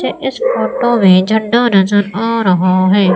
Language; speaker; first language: Hindi; native; Hindi